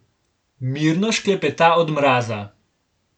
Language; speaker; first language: Slovenian; native; Slovenian